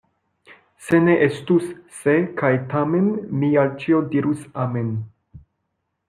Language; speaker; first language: Esperanto; non-native, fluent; French